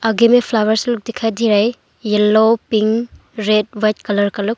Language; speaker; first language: Hindi; non-native, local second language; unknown